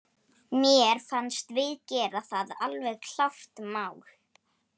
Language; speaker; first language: Icelandic; non-native, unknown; Polish